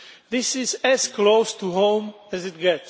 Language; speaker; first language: English; non-native, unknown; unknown